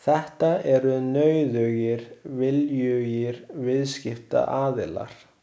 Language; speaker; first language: Icelandic; non-native, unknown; Chinese